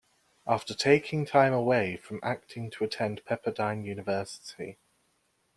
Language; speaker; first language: English; native; English